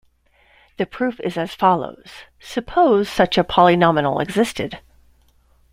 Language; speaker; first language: English; native; English